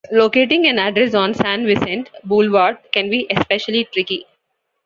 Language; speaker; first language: English; non-native, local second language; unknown